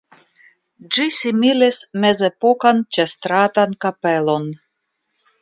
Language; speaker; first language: Esperanto; non-native, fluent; Russian